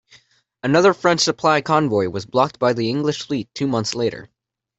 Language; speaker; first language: English; native; English